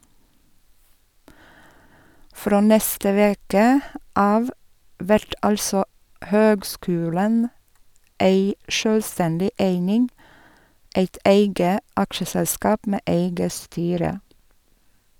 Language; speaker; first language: Norwegian; non-native, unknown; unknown